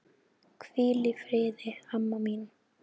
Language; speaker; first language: Icelandic; native; Icelandic